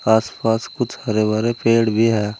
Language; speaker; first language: Hindi; native; Hindi